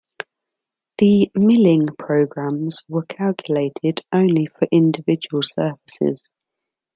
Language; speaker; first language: English; native; English